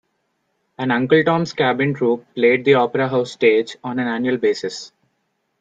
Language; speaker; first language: English; non-native, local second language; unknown